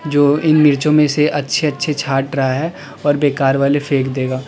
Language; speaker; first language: Hindi; native; Hindi